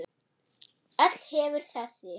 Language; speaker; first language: Icelandic; non-native, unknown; German